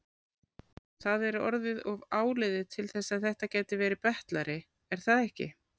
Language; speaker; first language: Icelandic; native; Icelandic